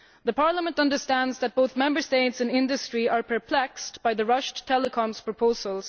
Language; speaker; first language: English; non-native, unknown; Swedish